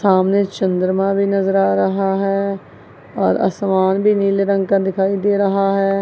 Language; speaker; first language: Hindi; non-native, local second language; Punjabi